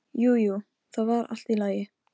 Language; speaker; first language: Icelandic; non-native, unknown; Polish